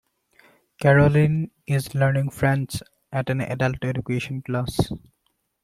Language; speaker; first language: English; non-native, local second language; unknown